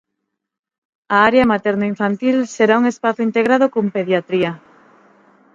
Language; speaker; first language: Galician; non-native, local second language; Spanish